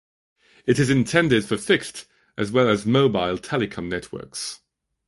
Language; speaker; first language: English; non-native, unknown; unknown